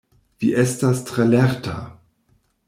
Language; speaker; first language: Esperanto; non-native, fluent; German